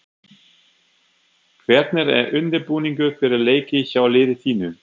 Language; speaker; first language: Icelandic; non-native, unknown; German